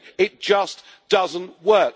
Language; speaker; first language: English; native; English